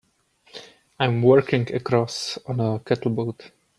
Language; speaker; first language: English; non-native, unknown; Czech